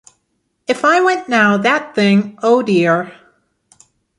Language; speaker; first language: English; non-native, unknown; German